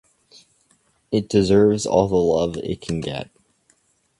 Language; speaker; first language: English; native; English